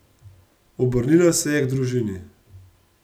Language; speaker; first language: Slovenian; native; Slovenian